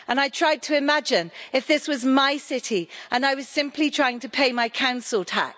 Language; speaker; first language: English; native; English